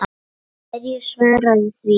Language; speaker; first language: Icelandic; non-native, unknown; Lithuanian